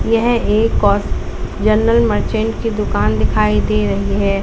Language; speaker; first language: Hindi; native; Hindi